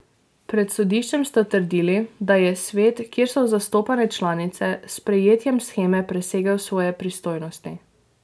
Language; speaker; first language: Slovenian; native; Slovenian